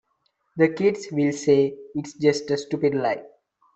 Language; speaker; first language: English; non-native, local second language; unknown